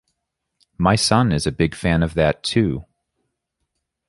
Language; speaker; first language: English; native; English